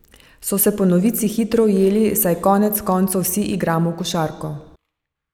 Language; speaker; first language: Slovenian; native; Slovenian